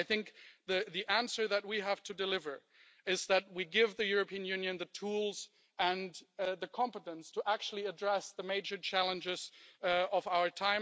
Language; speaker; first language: English; non-native, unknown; German